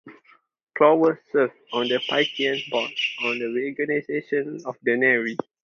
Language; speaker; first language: English; non-native, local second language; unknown